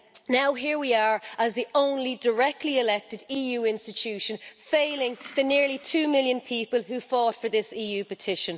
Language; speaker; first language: English; native; English